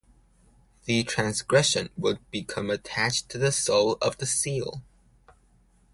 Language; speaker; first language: English; non-native, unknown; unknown